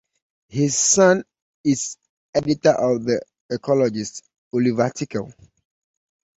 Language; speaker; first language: English; native; English